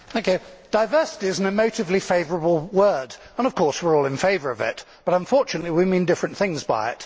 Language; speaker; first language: English; native; English